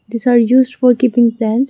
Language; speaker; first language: English; non-native, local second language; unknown